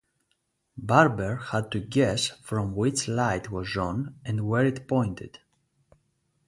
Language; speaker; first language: English; non-native, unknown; Greek